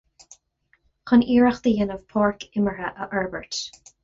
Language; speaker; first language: Irish; non-native, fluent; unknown